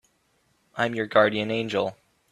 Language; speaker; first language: English; native; English